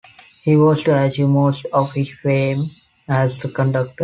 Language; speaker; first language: English; non-native, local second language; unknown